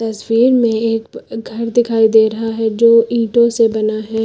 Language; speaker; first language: Hindi; native; Hindi